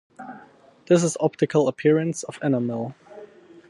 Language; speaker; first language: English; non-native, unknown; German